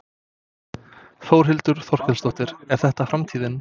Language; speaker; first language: Icelandic; non-native, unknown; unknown